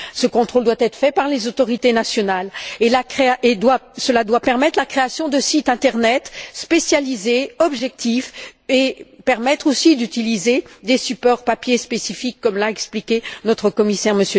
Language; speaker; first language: French; native; French